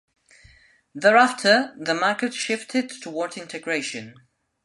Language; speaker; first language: English; non-native, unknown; Spanish